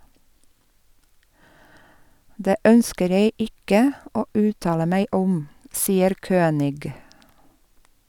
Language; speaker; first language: Norwegian; non-native, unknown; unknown